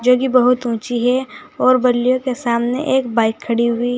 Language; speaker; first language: Hindi; native; Hindi